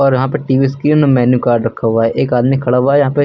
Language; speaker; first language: Hindi; native; Hindi